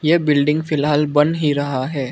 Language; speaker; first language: Hindi; non-native, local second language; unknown